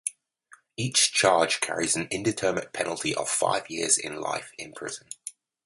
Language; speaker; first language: English; native; English